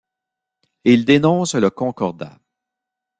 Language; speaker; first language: French; native; French